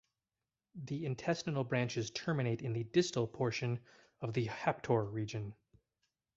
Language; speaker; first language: English; native; English